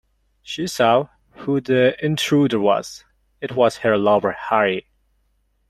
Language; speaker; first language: English; non-native, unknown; Mongolian